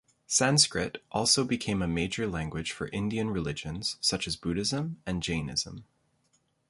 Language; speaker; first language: English; native; English